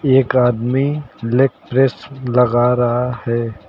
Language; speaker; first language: Hindi; native; Hindi